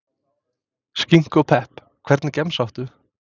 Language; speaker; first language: Icelandic; non-native, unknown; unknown